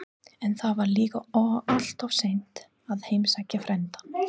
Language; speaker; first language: Icelandic; non-native, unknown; English